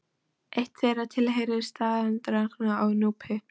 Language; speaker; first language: Icelandic; non-native, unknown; Polish